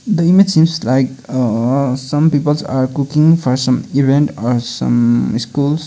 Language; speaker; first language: English; non-native, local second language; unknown